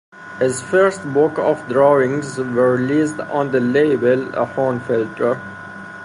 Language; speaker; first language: English; non-native, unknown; Persian